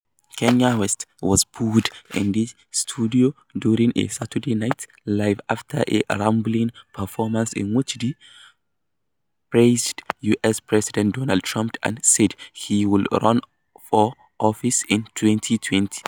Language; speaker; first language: English; non-native, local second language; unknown